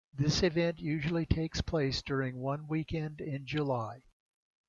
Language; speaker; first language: English; native; English